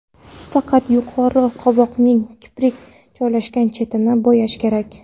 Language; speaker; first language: Uzbek; non-native, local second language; Kara-Kalpak